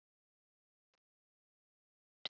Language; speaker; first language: Icelandic; native; Icelandic